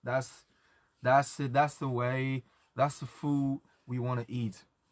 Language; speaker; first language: English; non-native, fluent; Korean